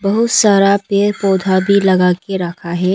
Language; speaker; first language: Hindi; early bilingual, other home language; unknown